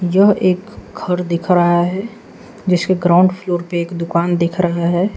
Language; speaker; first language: Hindi; non-native, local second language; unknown